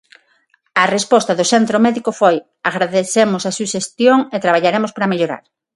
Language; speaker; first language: Galician; non-native, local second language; Spanish